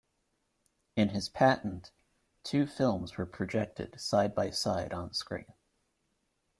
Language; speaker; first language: English; native; English